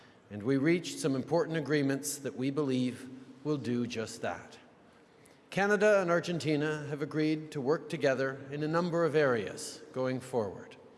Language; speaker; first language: English; native; English